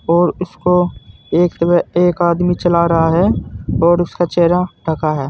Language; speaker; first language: Hindi; native; Hindi